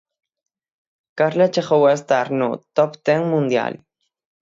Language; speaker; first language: Galician; native; Galician